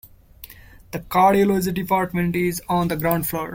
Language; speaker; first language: English; non-native, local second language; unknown